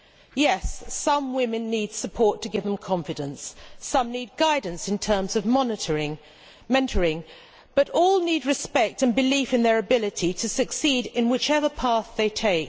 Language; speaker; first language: English; native; English